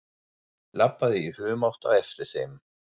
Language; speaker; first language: Icelandic; non-native, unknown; German